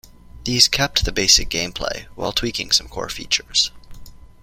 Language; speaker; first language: English; native; English